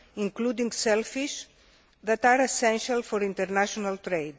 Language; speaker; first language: English; non-native, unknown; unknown